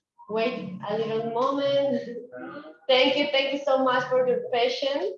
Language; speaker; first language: English; non-native, learner; Spanish